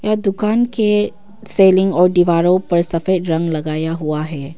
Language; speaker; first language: Hindi; non-native, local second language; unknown